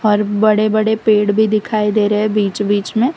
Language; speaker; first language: Hindi; non-native, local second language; Gujarati